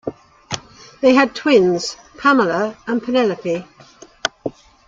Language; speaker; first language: English; native; English